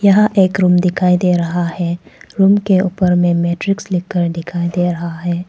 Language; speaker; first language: Hindi; non-native, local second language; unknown